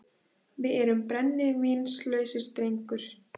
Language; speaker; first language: Icelandic; native; Icelandic